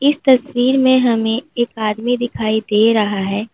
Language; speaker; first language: Hindi; native; Hindi